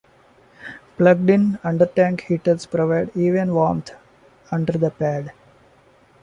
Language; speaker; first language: English; non-native, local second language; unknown